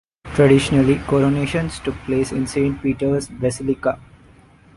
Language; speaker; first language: English; non-native, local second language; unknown